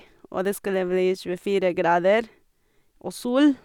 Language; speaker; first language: Norwegian; non-native, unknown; Portuguese